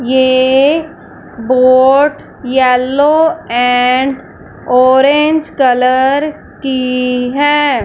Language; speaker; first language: Hindi; non-native, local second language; Punjabi